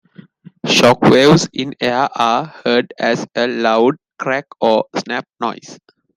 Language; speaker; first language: English; non-native, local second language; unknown